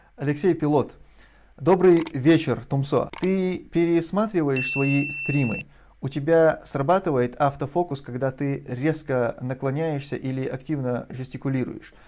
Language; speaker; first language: Russian; non-native, local second language; Chechen